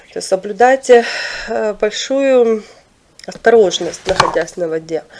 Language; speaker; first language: Russian; non-native, local second language; Ukrainian